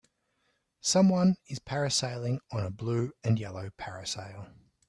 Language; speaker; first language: English; native; English